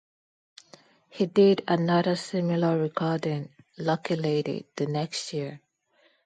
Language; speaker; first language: English; non-native, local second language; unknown